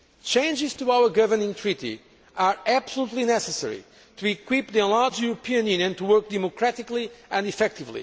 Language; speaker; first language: English; non-native, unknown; Portuguese